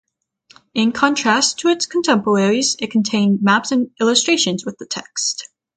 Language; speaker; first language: English; native; English